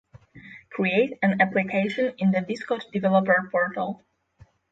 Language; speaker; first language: English; non-native, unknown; Polish